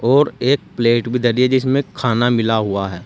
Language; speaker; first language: Hindi; native; Hindi